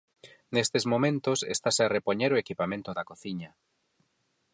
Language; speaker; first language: Galician; non-native, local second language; Spanish